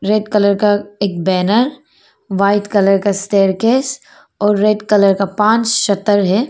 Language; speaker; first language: Hindi; non-native, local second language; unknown